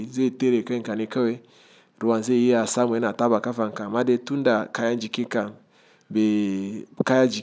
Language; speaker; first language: Hausa; non-native, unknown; Igbo